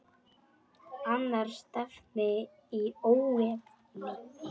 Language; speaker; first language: Icelandic; non-native, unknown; Polish